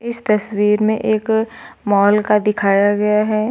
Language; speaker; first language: Hindi; native; Hindi